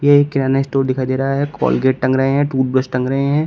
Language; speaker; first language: Hindi; native; Hindi